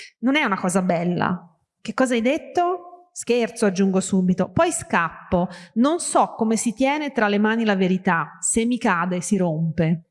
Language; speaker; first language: Italian; early bilingual, other home language; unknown